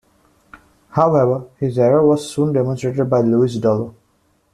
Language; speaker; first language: English; non-native, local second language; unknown